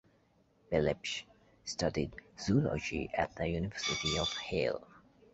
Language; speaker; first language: English; native; English